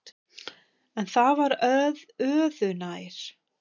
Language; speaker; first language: Icelandic; native; Icelandic